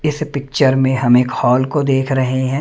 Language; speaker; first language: Hindi; native; Hindi